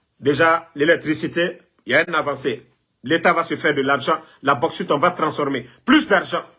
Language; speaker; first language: French; non-native, local second language; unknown